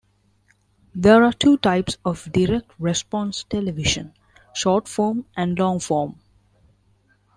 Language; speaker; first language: English; non-native, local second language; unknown